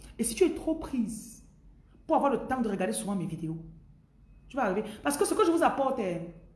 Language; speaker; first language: French; non-native, local second language; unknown